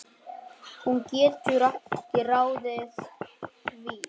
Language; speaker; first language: Icelandic; non-native, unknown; Vietnamese